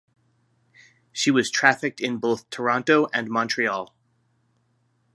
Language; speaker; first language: English; native; English